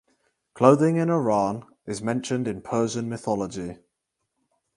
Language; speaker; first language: English; native; English